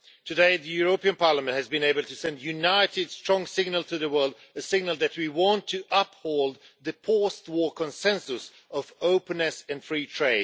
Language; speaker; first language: English; non-native, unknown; Swedish